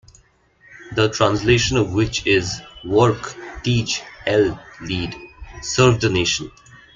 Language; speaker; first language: English; non-native, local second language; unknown